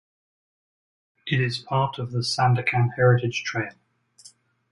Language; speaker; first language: English; native; English